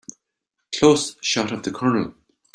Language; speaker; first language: English; native; English